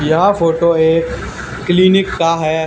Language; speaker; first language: Hindi; native; Hindi